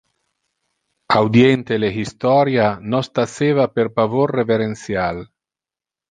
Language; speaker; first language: Interlingua; non-native, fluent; Italian